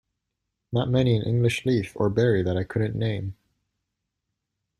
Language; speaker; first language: English; native; English